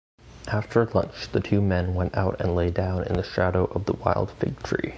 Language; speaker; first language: English; native; English